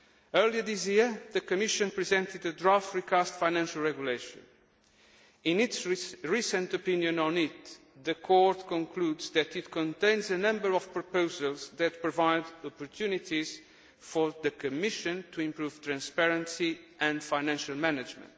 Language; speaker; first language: English; non-native, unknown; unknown